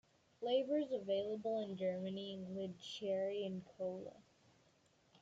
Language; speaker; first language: English; native; English